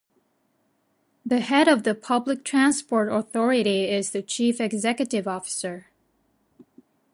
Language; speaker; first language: English; non-native, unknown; Japanese